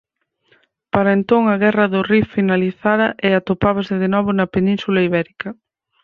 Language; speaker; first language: Galician; native; Galician